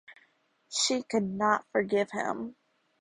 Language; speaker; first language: English; native; English